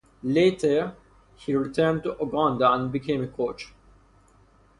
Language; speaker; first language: English; non-native, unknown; Persian